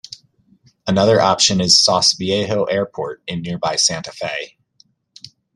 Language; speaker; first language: English; native; English